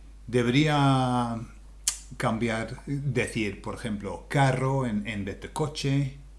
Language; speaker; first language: Spanish; non-native, fluent; English